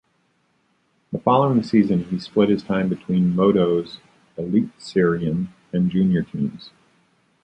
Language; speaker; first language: English; native; English